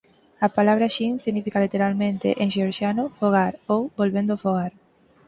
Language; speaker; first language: Galician; native; Galician